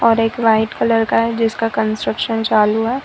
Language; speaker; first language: Hindi; non-native, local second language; Gujarati